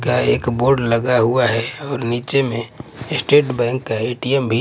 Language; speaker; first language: Hindi; non-native, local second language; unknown